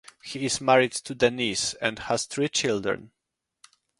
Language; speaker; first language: English; non-native, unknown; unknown